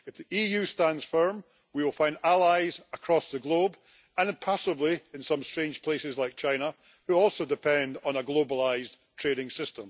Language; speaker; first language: English; native; English